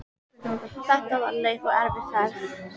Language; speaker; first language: Icelandic; native; Icelandic